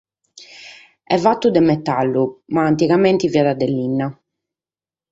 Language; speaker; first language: Sardinian; native; Sardinian